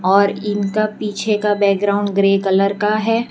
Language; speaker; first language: Hindi; non-native, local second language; Gujarati